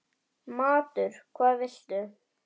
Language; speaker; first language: Icelandic; native; Icelandic